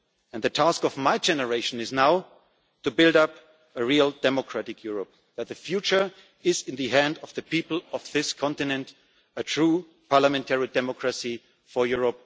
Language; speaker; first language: English; non-native, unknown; German